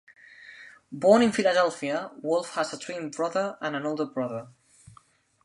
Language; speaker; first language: English; non-native, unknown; Spanish